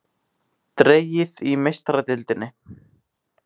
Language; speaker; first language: Icelandic; native; Icelandic